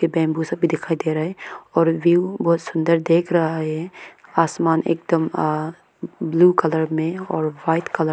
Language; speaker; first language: Hindi; non-native, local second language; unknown